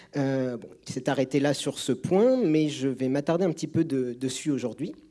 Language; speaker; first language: French; native; French